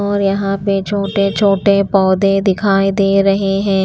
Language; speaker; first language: Hindi; non-native, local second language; Punjabi